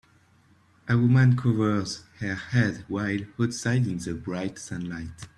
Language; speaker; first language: English; native; English